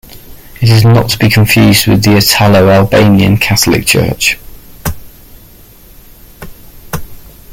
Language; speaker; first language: English; native; English